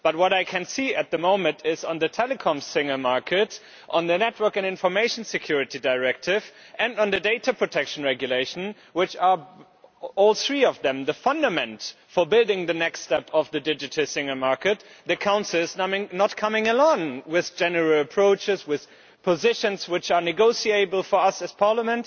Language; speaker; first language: English; non-native, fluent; German